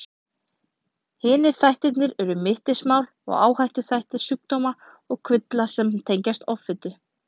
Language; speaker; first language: Icelandic; native; Icelandic